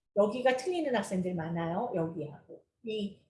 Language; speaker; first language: Korean; native; Korean